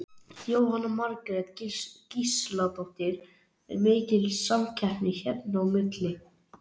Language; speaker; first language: Icelandic; native; Icelandic